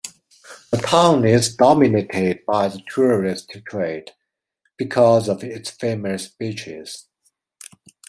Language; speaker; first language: English; non-native, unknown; Chinese